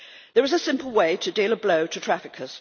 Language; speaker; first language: English; native; English